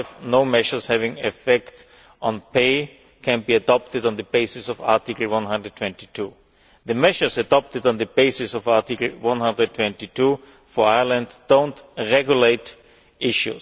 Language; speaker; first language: English; non-native, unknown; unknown